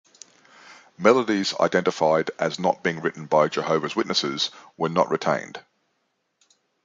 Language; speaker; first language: English; native; English